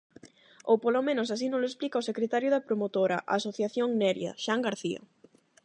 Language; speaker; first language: Galician; non-native, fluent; Spanish